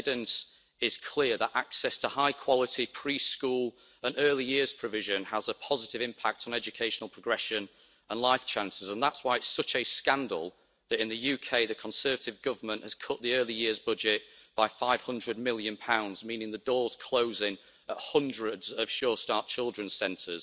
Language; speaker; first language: English; native; English